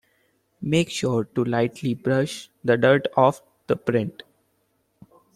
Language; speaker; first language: English; non-native, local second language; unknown